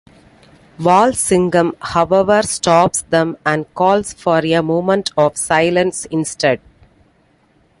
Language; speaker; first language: English; non-native, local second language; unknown